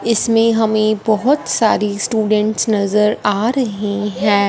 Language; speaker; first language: Hindi; non-native, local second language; Punjabi